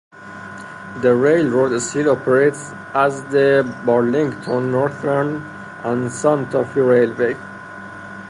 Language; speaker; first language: English; non-native, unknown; Persian